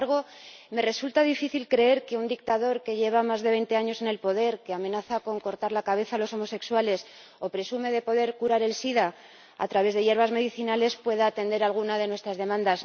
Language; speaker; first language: Spanish; native; Spanish